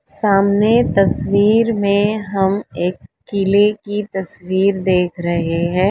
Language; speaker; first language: Hindi; native; Hindi